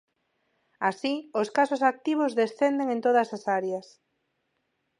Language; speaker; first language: Galician; non-native, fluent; Spanish